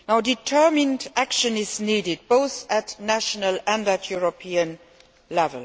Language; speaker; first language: English; non-native, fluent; Luxembourgish